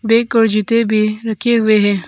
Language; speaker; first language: Hindi; non-native, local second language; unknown